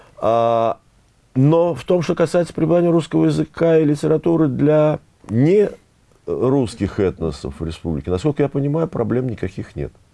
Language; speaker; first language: Russian; native; Russian